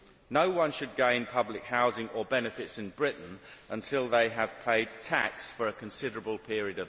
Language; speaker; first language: English; native; English